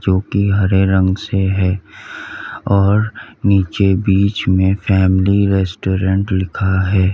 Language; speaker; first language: Hindi; native; Hindi